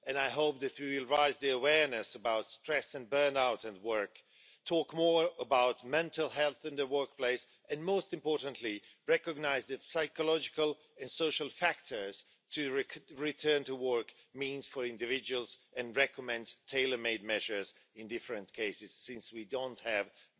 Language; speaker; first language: English; non-native, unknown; Swedish